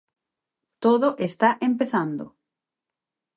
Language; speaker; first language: Galician; native; Galician